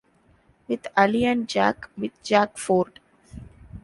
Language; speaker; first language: English; non-native, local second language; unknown